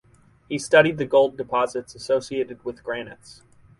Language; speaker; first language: English; native; English